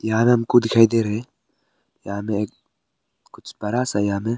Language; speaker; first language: Hindi; early bilingual, other home language; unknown